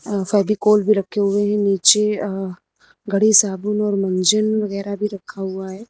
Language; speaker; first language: Hindi; native; Hindi